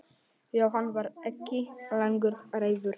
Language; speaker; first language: Icelandic; non-native, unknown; Polish